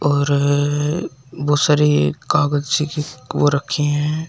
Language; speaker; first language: Hindi; native; Hindi